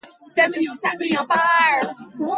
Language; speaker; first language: English; native; English